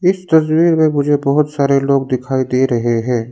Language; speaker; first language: Hindi; non-native, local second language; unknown